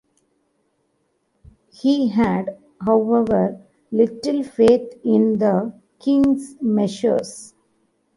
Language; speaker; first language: English; non-native, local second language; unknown